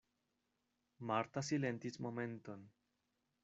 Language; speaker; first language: Esperanto; non-native, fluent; Spanish